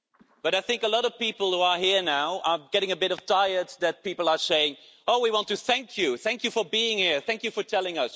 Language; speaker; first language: English; non-native, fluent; Dutch